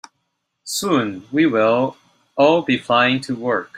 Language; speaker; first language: English; native; English